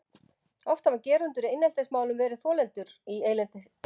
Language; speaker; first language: Icelandic; native; Icelandic